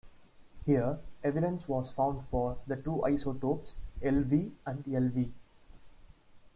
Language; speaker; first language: English; non-native, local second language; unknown